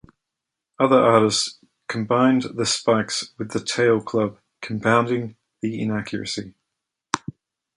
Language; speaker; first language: English; native; English